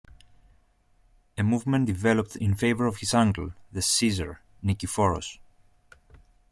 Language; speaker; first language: English; non-native, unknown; Greek